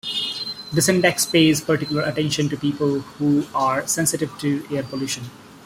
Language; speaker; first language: English; non-native, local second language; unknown